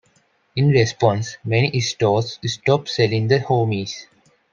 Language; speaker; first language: English; non-native, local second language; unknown